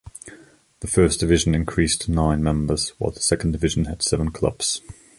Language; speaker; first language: English; non-native, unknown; German